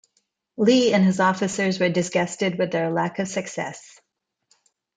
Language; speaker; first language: English; non-native, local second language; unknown